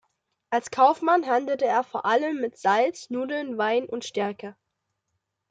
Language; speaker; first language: German; native; German